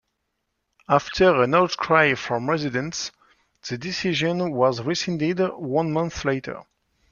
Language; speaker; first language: English; non-native, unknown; French